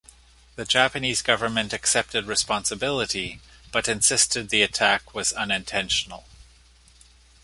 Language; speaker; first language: English; native; English